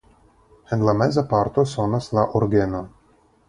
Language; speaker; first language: Esperanto; non-native, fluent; Russian